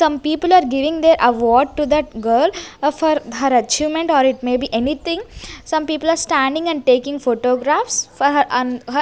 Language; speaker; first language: English; non-native, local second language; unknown